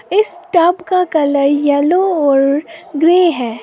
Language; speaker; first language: Hindi; native; Hindi